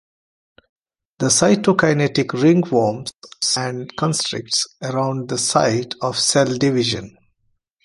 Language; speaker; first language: English; non-native, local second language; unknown